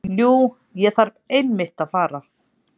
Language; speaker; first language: Icelandic; native; Icelandic